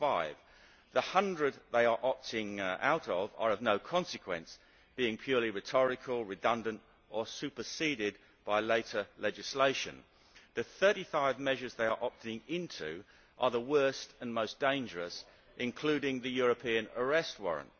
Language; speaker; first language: English; native; English